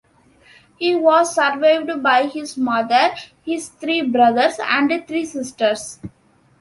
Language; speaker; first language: English; non-native, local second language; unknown